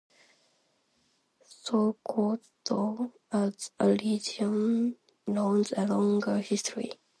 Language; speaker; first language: English; non-native, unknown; Japanese